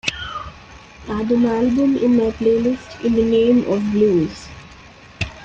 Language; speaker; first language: English; non-native, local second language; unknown